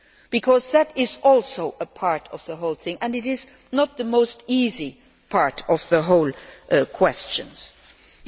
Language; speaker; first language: English; non-native, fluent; Luxembourgish